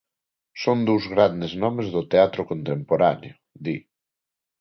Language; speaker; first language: Galician; non-native, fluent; Spanish